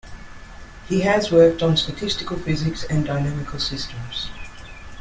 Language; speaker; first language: English; native; English